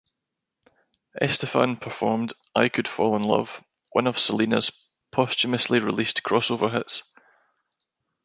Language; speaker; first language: English; native; English